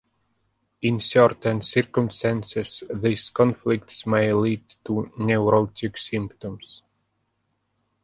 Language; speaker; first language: English; non-native, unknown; Russian